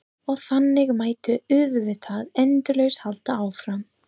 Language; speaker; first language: Icelandic; non-native, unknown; English